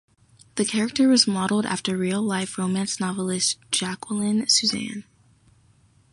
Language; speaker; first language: English; native; English